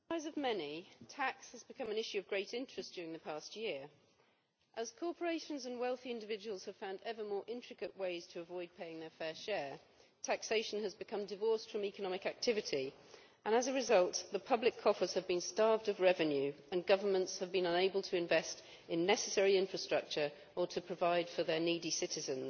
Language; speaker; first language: English; native; English